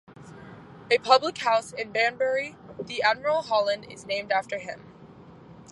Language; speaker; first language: English; native; English